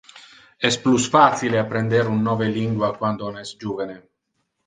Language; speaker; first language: Interlingua; non-native, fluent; Italian